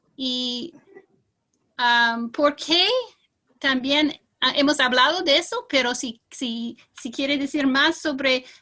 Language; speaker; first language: Spanish; non-native, fluent; English